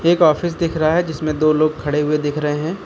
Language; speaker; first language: Hindi; native; Hindi